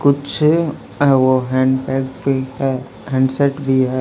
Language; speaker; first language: Hindi; native; Hindi